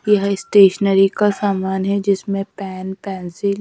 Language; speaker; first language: Hindi; native; Hindi